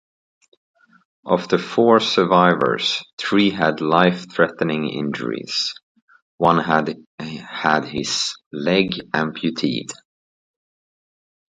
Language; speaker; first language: English; native; English